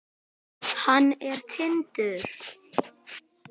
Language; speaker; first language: Icelandic; native; Icelandic